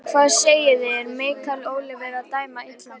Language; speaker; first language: Icelandic; native; Icelandic